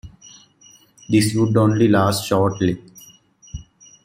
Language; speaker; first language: English; native; English